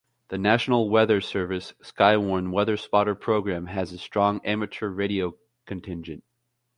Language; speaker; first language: English; native; English